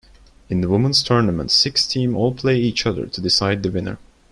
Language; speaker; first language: English; non-native, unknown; Turkish